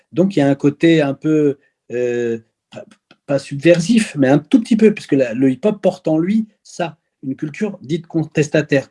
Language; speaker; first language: French; early bilingual, other home language; Arabic